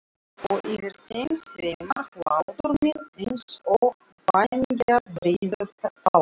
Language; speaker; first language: Icelandic; non-native, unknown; Russian